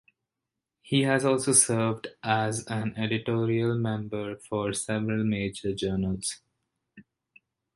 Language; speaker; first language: English; non-native, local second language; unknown